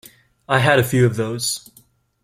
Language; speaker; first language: English; native; English